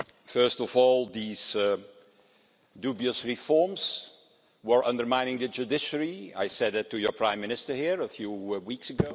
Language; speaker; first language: English; non-native, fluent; Dutch